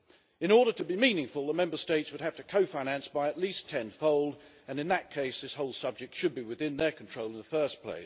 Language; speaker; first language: English; native; English